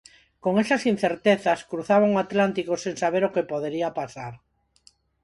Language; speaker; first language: Galician; non-native, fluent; Spanish